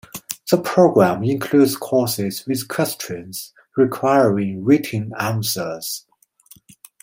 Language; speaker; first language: English; non-native, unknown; Chinese